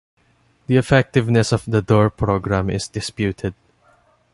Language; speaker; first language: English; non-native, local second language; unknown